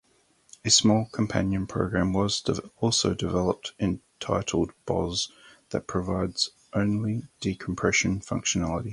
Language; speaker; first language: English; native; English